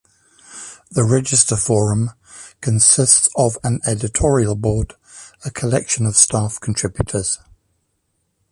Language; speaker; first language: English; native; English